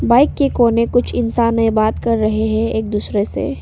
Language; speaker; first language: Hindi; early bilingual, other home language; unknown